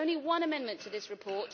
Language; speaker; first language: English; native; English